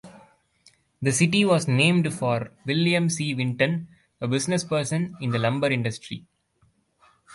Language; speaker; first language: English; non-native, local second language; Tamil